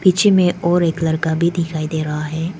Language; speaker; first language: Hindi; non-native, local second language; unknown